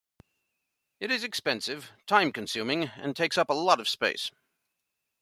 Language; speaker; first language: English; native; English